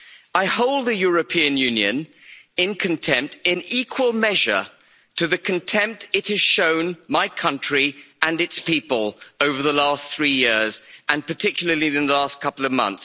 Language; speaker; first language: English; native; English